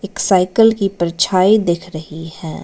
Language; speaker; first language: Hindi; non-native, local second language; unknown